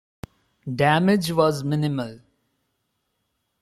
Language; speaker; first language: English; non-native, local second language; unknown